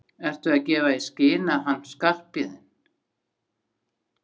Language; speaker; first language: Icelandic; native; Icelandic